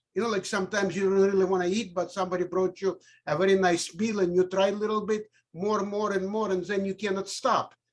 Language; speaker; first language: English; non-native, fluent; Russian